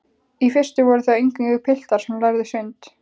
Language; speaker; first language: Icelandic; native; Icelandic